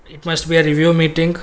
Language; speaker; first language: English; non-native, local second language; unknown